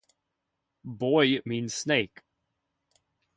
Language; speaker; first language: English; native; English